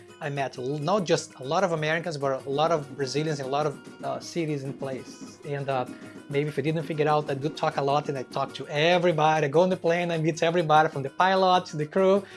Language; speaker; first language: English; non-native, fluent; Portuguese